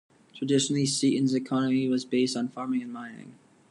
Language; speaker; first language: English; native; English